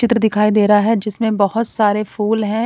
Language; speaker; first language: Hindi; non-native, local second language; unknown